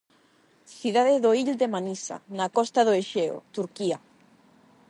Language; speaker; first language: Galician; non-native, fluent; Spanish